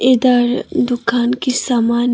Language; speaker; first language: Hindi; non-native, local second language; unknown